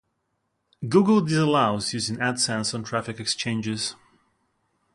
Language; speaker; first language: English; non-native, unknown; Russian